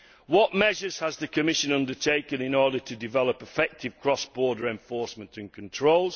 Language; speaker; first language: English; native; English